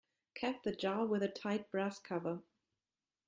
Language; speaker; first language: English; non-native, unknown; German